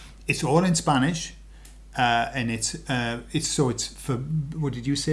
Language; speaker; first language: English; native; English